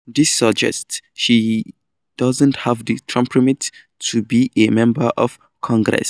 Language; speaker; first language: English; non-native, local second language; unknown